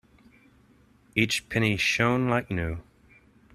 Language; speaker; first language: English; native; English